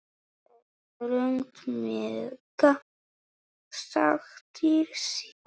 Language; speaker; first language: Icelandic; non-native, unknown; Polish